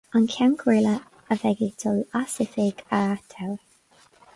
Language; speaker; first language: Irish; non-native, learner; English